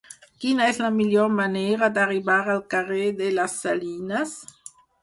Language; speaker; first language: Catalan; non-native, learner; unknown